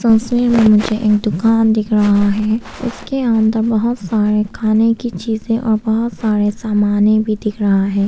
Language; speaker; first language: Hindi; non-native, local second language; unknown